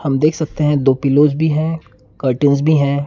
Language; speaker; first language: Hindi; non-native, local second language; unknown